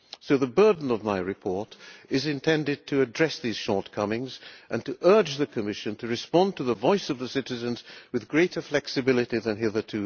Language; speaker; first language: English; non-native, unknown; Hungarian